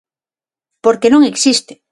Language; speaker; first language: Galician; non-native, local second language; Spanish